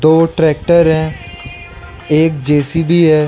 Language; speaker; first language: Hindi; non-native, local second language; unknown